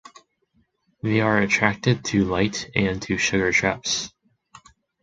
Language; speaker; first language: English; non-native, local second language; Chinese